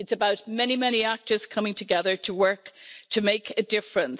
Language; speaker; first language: English; native; English